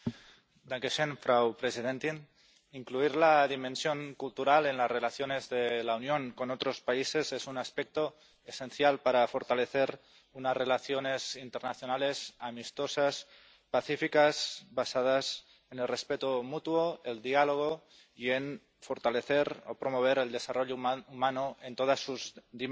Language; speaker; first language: Spanish; non-native, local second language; Catalan